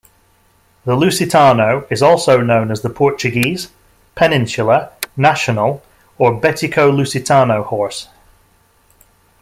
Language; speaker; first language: English; native; English